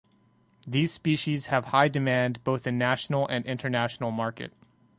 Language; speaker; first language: English; native; English